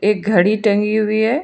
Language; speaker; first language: Hindi; non-native, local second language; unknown